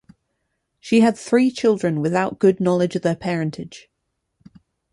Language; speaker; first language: English; native; English